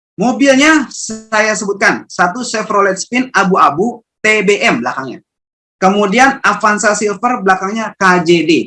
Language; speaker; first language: Indonesian; native; Indonesian